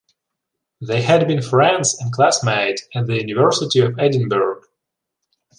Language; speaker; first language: English; non-native, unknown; Ukrainian